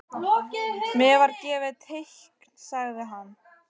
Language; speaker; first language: Icelandic; native; Icelandic